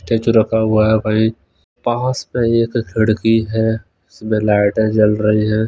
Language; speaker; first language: Hindi; non-native, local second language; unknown